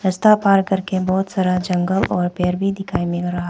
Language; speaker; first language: Hindi; non-native, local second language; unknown